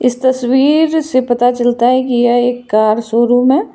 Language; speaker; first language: Hindi; non-native, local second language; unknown